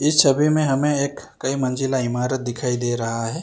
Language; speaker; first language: Hindi; non-native, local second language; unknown